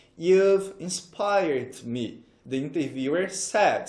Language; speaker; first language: English; non-native, fluent; Portuguese